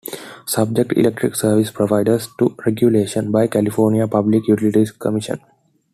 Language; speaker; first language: English; non-native, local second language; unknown